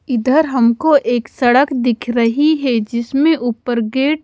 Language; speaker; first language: Hindi; native; Hindi